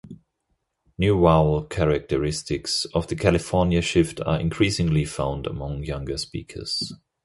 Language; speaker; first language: English; non-native, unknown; German